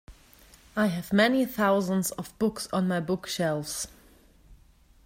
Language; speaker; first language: English; non-native, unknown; German